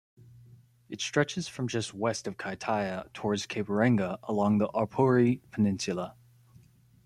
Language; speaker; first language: English; native; English